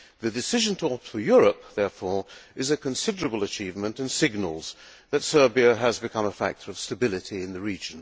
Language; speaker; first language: English; non-native, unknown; Hungarian